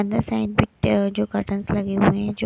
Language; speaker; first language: Hindi; non-native, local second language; Punjabi